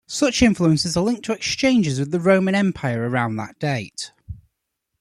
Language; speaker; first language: English; native; English